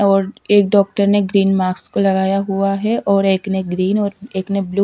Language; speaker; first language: Hindi; non-native, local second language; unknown